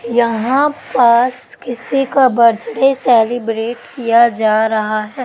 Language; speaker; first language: Hindi; native; Hindi